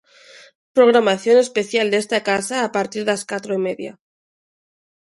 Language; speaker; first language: Galician; non-native, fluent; Spanish